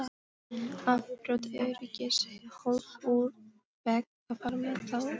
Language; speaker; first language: Icelandic; non-native, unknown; Polish